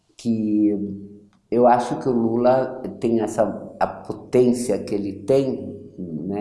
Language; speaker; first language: Portuguese; early bilingual, other home language; Yiddish